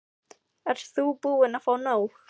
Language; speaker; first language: Icelandic; non-native, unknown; Filipino